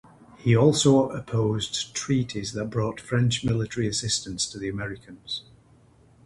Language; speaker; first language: English; native; English